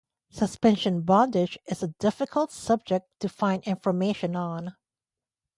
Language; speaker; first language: English; native; English